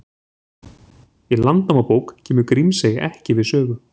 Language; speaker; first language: Icelandic; native; Icelandic